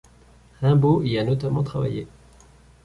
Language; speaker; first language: French; native; French